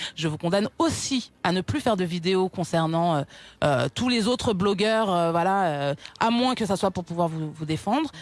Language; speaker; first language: French; non-native, local second language; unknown